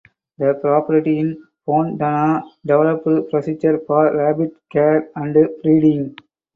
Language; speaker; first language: English; non-native, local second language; Tamil